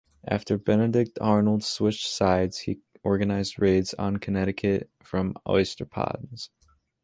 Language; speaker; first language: English; native; English